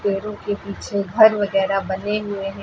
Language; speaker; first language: Hindi; native; Hindi